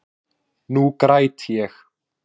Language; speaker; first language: Icelandic; native; Icelandic